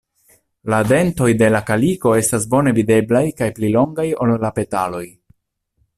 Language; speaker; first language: Esperanto; non-native, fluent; Italian